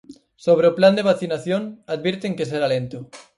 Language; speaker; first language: Galician; native; Galician